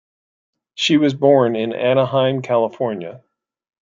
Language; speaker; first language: English; native; English